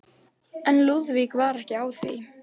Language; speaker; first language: Icelandic; native; Icelandic